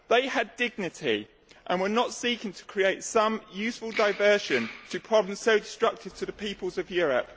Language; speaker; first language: English; native; English